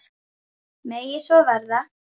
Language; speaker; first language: Icelandic; native; Icelandic